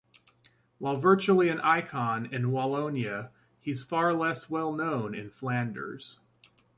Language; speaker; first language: English; native; English